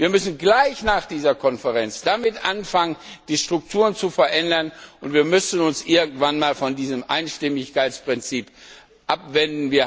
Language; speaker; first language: German; non-native, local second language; Luxembourgish